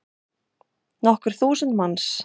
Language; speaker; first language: Icelandic; non-native, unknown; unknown